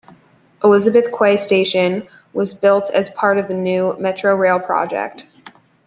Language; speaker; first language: English; native; English